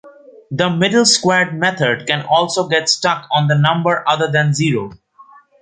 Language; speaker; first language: English; non-native, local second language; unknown